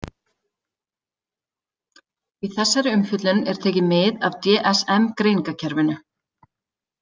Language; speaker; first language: Icelandic; native; Icelandic